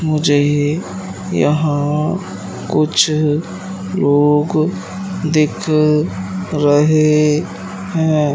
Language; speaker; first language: Hindi; native; Hindi